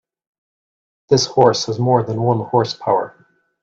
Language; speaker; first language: English; native; English